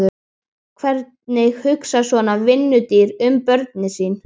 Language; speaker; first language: Icelandic; native; Icelandic